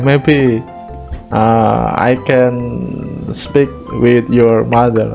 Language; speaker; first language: English; non-native, learner; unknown